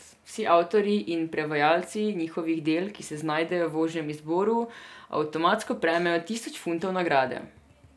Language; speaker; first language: Slovenian; non-native, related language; Serbian